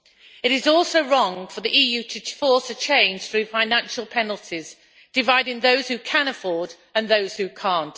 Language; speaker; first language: English; native; English